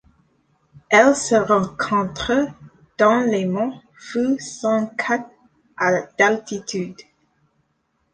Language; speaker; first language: French; non-native, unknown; English